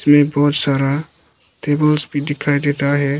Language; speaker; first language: Hindi; non-native, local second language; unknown